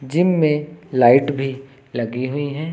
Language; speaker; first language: Hindi; native; Hindi